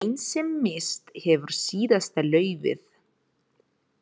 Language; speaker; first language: Icelandic; non-native, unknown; Ukrainian